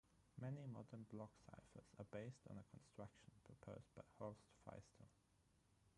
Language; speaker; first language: English; non-native, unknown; German